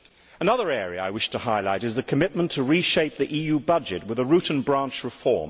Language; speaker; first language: English; native; English